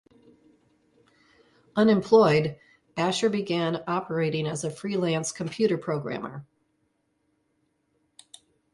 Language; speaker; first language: English; native; English